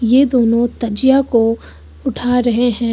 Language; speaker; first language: Hindi; native; Hindi